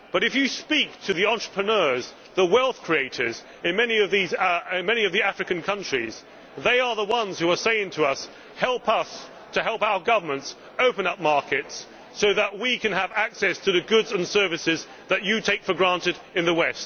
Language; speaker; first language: English; native; English